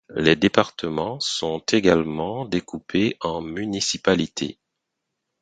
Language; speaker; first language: French; non-native, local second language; Haitian Creole